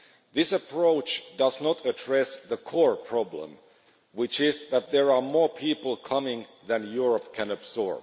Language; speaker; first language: English; non-native, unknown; Finnish